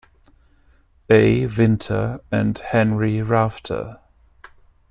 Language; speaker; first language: English; non-native, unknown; German